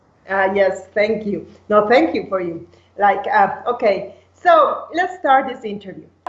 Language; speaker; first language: English; non-native, fluent; Spanish